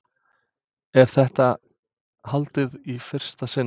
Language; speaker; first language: Icelandic; non-native, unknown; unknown